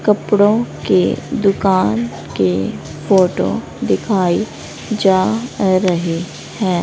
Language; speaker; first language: Hindi; native; Hindi